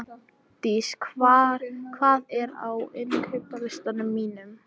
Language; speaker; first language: Icelandic; non-native, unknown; English